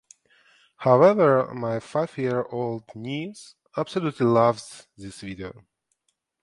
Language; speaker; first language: English; non-native, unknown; Ukrainian